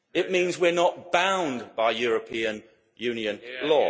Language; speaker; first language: English; native; English